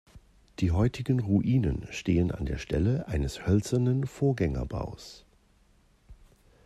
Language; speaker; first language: German; native; German